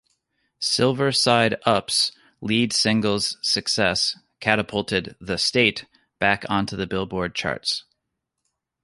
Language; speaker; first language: English; native; English